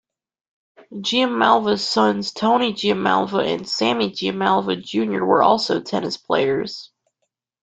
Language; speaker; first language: English; native; English